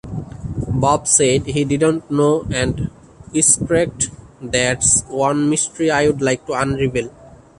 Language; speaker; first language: English; non-native, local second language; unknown